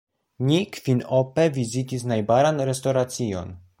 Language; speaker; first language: Esperanto; non-native, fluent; Polish